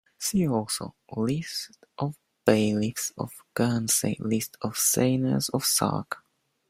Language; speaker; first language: English; non-native, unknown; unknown